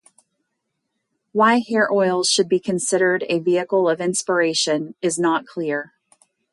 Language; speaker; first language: English; native; English